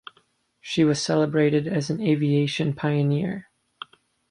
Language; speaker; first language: English; native; English